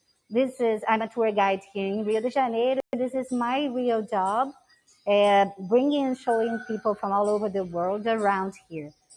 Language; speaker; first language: English; non-native, fluent; Portuguese